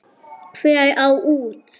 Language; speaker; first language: Icelandic; non-native, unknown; German